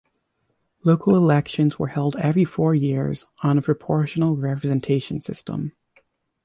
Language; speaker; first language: English; native; English